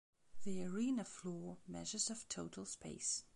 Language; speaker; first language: English; non-native, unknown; Belarusian